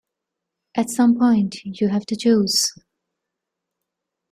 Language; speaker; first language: English; non-native, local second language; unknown